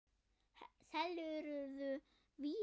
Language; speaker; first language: Icelandic; non-native, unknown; German